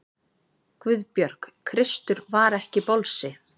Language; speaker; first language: Icelandic; native; Icelandic